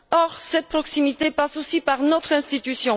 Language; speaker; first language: French; non-native, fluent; Bulgarian